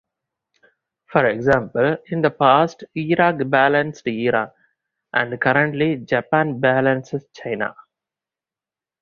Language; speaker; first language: English; non-native, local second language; Tamil